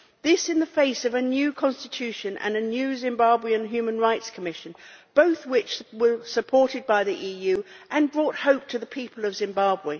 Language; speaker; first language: English; native; English